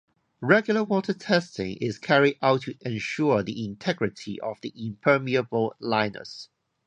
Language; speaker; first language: English; non-native, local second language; Cantonese